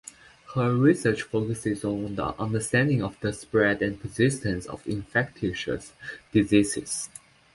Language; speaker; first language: English; non-native, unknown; Chinese